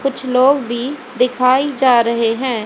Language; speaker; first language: Hindi; native; Hindi